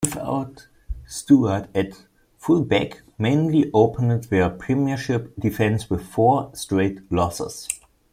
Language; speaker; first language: English; non-native, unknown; German